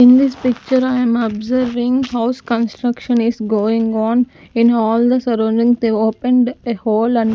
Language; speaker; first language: English; non-native, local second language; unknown